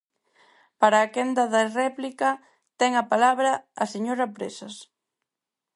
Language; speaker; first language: Galician; non-native, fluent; Spanish